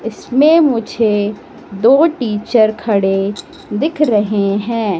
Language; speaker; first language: Hindi; native; Hindi